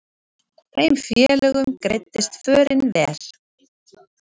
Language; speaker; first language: Icelandic; native; Icelandic